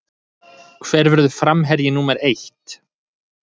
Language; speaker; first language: Icelandic; native; Icelandic